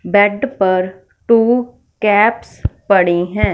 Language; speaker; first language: Hindi; non-native, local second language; Punjabi